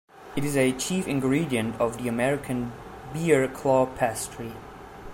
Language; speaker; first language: English; non-native, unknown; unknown